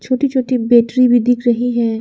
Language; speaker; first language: Hindi; non-native, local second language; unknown